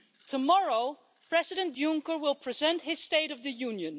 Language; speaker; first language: English; non-native, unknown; Dutch